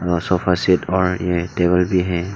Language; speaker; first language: Hindi; non-native, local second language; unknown